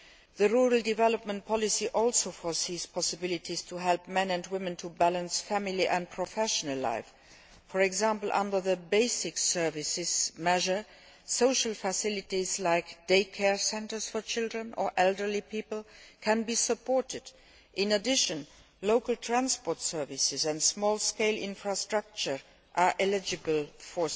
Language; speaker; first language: English; non-native, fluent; Luxembourgish